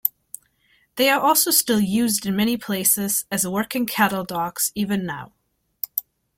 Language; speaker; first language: English; native; English